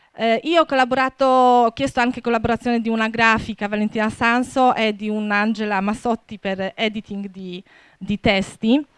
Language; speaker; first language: Italian; non-native, fluent; Polish